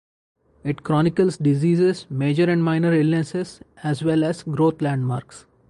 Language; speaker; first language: English; non-native, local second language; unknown